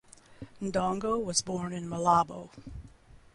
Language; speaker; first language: English; native; English